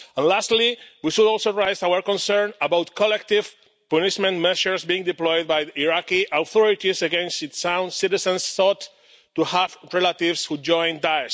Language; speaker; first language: English; non-native, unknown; Spanish